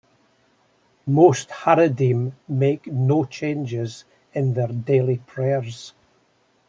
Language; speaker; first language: English; native; English